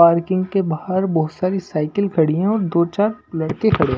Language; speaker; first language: Hindi; non-native, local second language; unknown